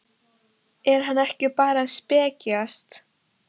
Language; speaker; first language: Icelandic; non-native, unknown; Polish